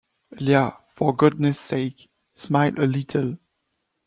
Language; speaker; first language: English; non-native, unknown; French